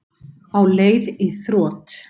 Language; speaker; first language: Icelandic; native; Icelandic